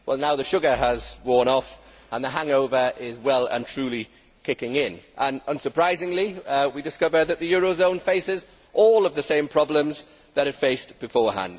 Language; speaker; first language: English; native; English